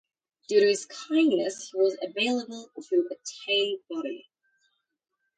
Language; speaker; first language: English; native; English